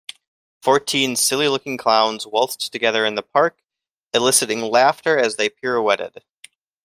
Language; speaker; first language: English; native; English